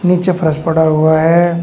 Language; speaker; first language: Hindi; native; Hindi